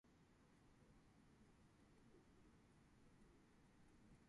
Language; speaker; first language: English; non-native, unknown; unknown